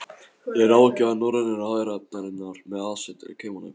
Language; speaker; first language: Icelandic; non-native, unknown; Polish